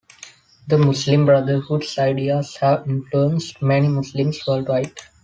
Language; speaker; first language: English; non-native, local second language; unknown